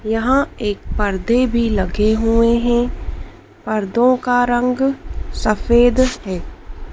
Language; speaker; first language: Hindi; native; Hindi